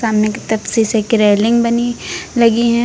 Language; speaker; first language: Hindi; native; Hindi